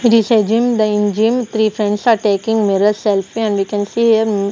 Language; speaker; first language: English; non-native, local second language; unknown